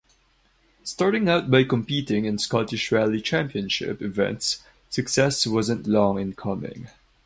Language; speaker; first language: English; non-native, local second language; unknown